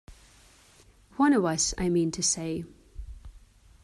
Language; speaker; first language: English; non-native, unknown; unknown